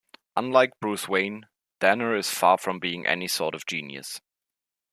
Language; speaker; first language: English; non-native, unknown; German